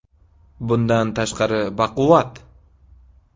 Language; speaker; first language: Uzbek; native; Uzbek